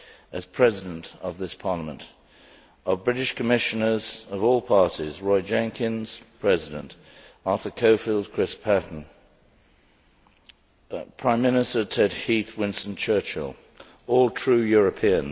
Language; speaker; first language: English; native; English